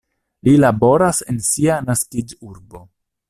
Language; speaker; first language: Esperanto; non-native, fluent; Italian